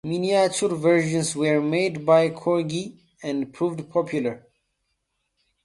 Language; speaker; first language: English; native; English